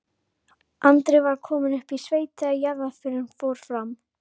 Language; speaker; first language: Icelandic; native; Icelandic